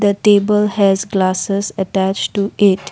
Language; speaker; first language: English; non-native, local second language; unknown